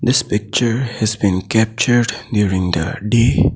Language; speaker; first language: English; non-native, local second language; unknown